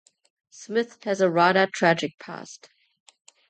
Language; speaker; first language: English; non-native, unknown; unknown